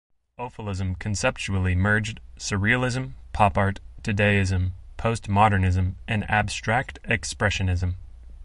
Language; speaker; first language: English; native; English